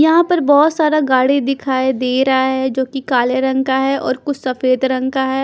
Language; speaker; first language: Hindi; non-native, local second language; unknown